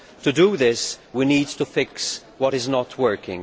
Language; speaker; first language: English; non-native, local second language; Maltese